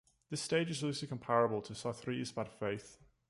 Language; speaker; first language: English; native; English